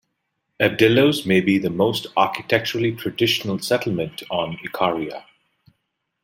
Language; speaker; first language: English; non-native, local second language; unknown